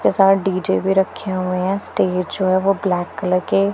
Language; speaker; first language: Hindi; non-native, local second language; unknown